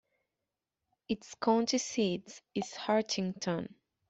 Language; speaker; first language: English; non-native, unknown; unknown